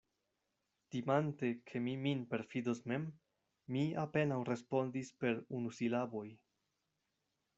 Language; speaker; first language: Esperanto; non-native, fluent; Spanish